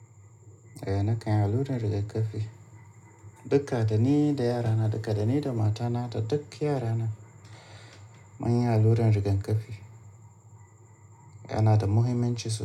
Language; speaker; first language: Hausa; native; Hausa